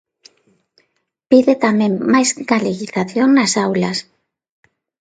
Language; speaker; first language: Galician; non-native, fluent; Spanish